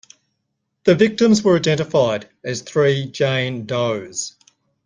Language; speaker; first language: English; native; English